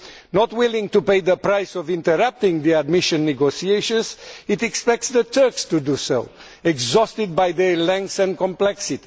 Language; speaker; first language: English; non-native, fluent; Romanian